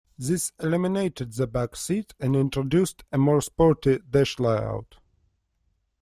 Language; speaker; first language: English; non-native, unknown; Russian